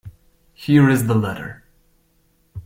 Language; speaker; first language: English; native; English